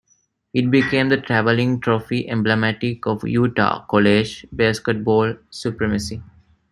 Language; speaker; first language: English; non-native, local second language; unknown